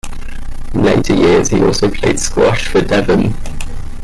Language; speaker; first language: English; native; English